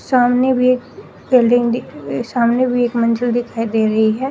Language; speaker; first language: Hindi; native; Hindi